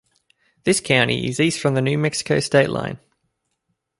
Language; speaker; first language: English; native; English